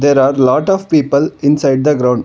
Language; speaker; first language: English; non-native, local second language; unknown